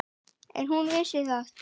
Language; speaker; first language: Icelandic; native; Icelandic